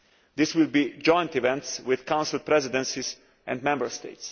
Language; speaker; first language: English; non-native, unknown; Slovenian